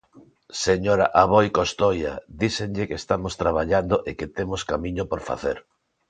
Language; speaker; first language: Galician; non-native, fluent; Spanish